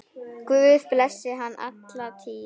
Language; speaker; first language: Icelandic; native; Icelandic